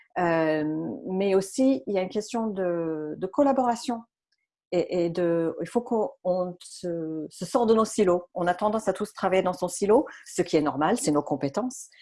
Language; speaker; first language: French; non-native, fluent; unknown